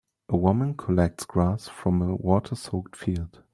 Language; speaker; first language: English; non-native, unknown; German